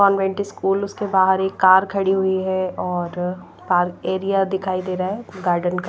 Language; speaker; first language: Hindi; non-native, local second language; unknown